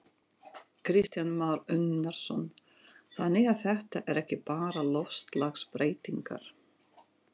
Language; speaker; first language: Icelandic; non-native, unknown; Russian